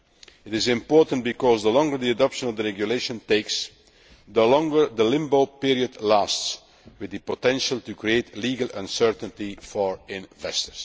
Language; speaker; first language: English; non-native, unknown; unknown